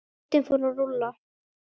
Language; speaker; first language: Icelandic; native; Icelandic